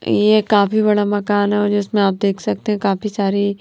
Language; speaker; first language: Hindi; non-native, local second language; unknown